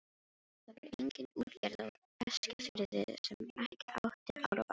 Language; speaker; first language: Icelandic; non-native, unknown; Filipino